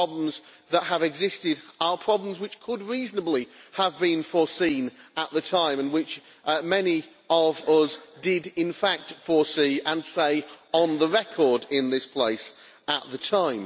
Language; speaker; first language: English; native; English